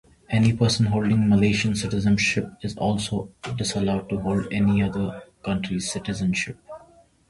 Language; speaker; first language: English; non-native, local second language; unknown